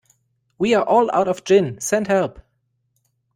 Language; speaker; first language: English; non-native, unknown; German